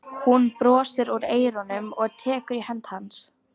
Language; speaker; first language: Icelandic; non-native, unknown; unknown